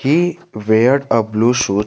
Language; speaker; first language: English; non-native, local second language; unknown